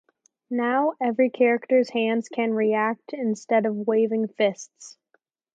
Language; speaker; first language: English; native; English